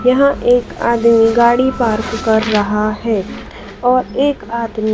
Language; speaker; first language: Hindi; native; Hindi